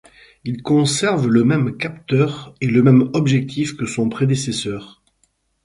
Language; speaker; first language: French; native; French